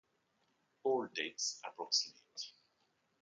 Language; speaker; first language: English; non-native, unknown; French